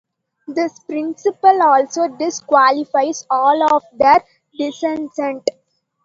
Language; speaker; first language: English; non-native, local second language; Tamil